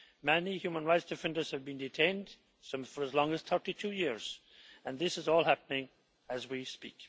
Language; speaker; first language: English; native; English